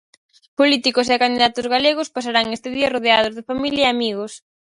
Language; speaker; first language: Galician; native; Galician